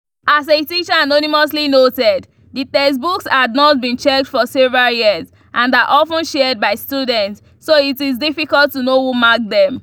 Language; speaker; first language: English; non-native, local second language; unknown